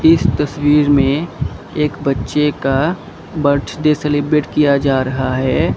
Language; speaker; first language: Hindi; non-native, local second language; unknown